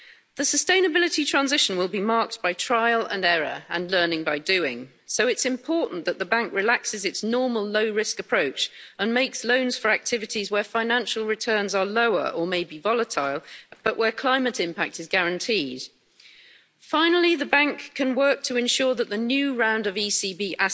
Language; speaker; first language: English; native; English